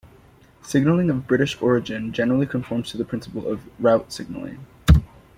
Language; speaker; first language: English; native; English